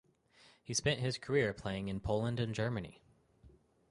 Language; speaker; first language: English; native; English